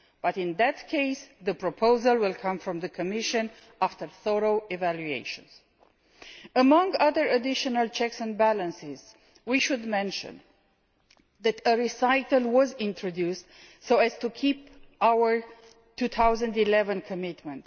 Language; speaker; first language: English; non-native, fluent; Romanian